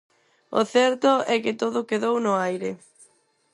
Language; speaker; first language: Galician; non-native, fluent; Spanish